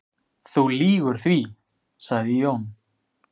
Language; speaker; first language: Icelandic; native; Icelandic